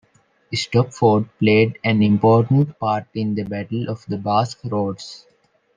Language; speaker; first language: English; non-native, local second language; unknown